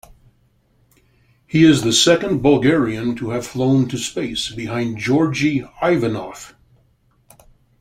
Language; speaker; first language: English; native; English